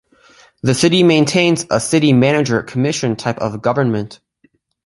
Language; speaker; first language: English; native; English